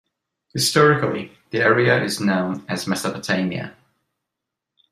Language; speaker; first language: English; non-native, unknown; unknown